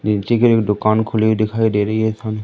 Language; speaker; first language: Hindi; native; Hindi